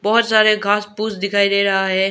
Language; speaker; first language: Hindi; non-native, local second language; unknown